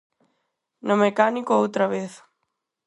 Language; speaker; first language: Galician; non-native, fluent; Spanish